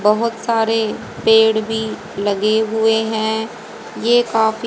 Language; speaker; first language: Hindi; native; Hindi